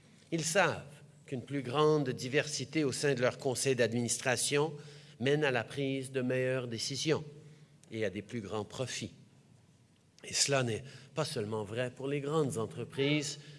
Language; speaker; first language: French; early bilingual, heritage; French